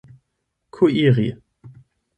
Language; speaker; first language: Esperanto; non-native, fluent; German